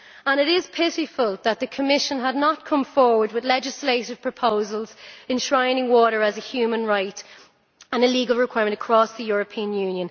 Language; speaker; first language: English; native; English